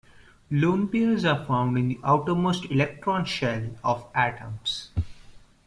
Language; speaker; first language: English; non-native, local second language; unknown